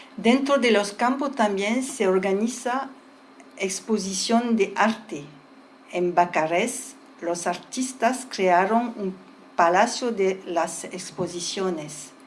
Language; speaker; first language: Spanish; early bilingual, heritage; Spanish